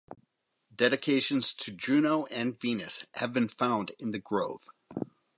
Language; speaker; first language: English; native; English